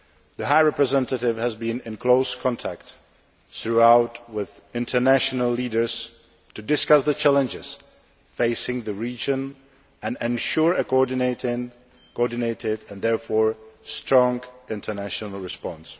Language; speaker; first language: English; non-native, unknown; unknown